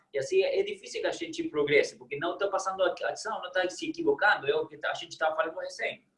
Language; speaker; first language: Portuguese; non-native, fluent; Spanish